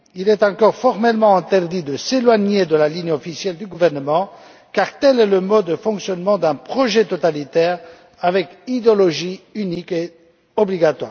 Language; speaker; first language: French; non-native, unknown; Romanian